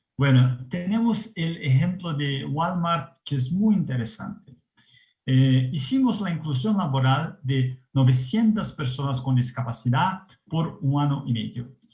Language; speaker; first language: Spanish; non-native, related language; Portuguese